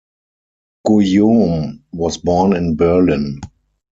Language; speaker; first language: English; non-native, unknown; German